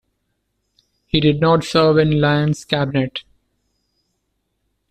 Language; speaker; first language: English; non-native, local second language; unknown